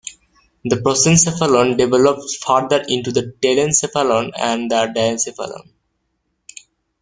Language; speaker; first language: English; native; English